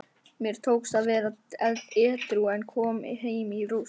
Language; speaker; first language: Icelandic; native; Icelandic